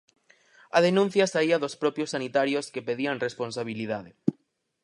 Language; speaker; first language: Galician; native; Galician